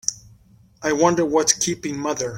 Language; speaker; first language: English; native; English